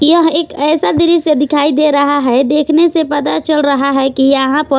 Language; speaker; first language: Hindi; non-native, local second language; Bhojpuri